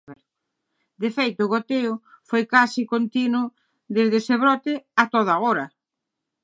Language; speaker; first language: Galician; native; Galician